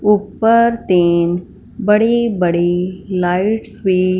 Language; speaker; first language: Hindi; non-native, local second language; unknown